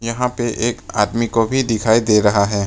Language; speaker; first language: Hindi; non-native, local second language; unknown